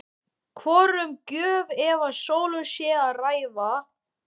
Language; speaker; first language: Icelandic; native; Icelandic